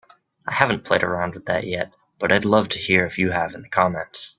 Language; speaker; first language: English; native; English